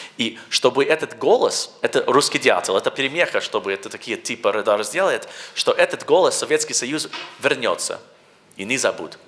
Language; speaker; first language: Russian; non-native, learner; English